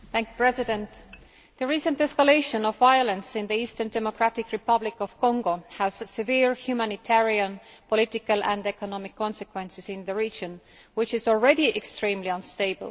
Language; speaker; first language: English; non-native, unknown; Estonian